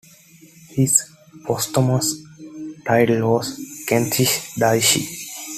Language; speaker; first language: English; non-native, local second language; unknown